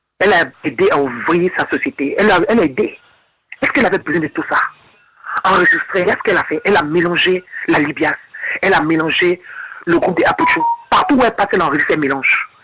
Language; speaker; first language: French; non-native, local second language; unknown